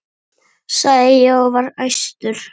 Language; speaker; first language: Icelandic; native; Icelandic